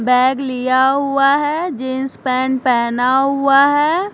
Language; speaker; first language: Hindi; non-native, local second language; Punjabi